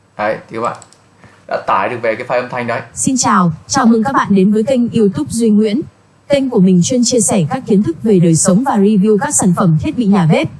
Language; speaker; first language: Vietnamese; native; Vietnamese